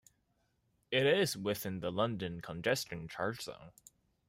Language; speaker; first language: English; non-native, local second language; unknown